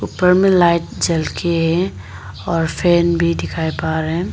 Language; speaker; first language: Hindi; non-native, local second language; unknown